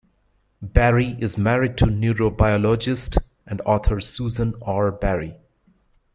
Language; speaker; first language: English; native; English